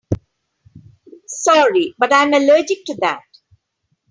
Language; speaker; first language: English; non-native, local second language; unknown